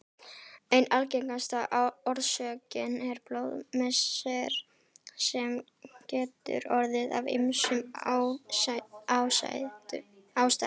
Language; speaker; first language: Icelandic; native; Icelandic